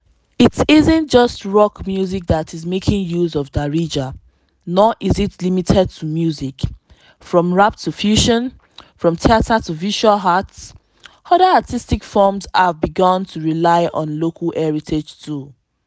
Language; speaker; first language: English; non-native, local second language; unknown